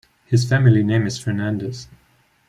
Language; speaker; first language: English; non-native, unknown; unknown